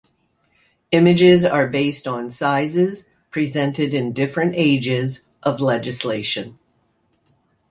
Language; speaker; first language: English; native; English